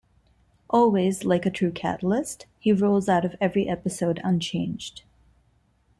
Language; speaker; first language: English; non-native, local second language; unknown